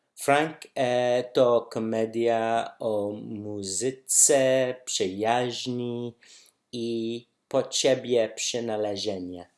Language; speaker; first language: Polish; non-native, learner; English